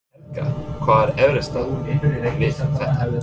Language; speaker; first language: Icelandic; non-native, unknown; English